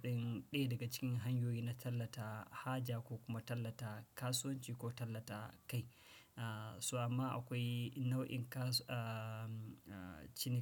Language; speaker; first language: Hausa; non-native, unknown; Fula